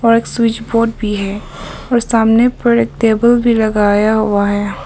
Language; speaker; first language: Hindi; early bilingual, other home language; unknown